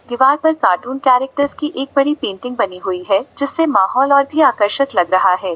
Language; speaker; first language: Hindi; native; Hindi